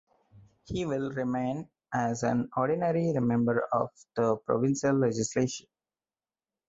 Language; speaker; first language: English; non-native, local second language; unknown